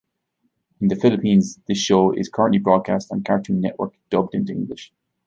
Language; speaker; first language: English; native; English